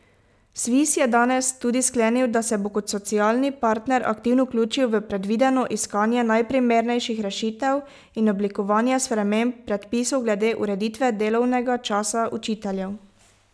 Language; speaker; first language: Slovenian; native; Slovenian